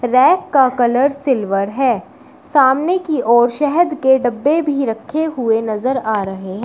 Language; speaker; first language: Hindi; native; Hindi